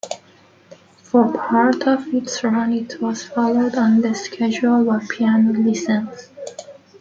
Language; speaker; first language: English; native; English